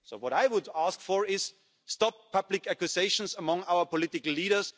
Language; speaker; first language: English; non-native, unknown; German